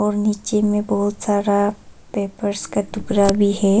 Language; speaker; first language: Hindi; non-native, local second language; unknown